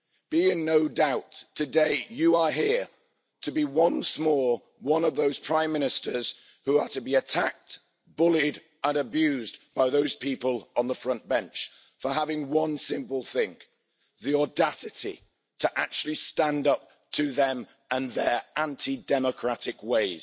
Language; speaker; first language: English; native; English